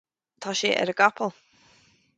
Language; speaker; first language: Irish; native; Irish